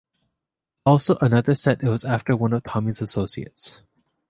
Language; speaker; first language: English; native; English